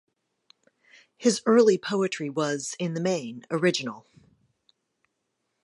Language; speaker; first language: English; native; English